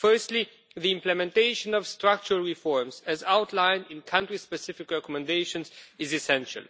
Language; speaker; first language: English; non-native, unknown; Romanian